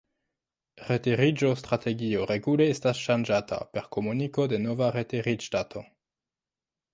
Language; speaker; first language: Esperanto; non-native, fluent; French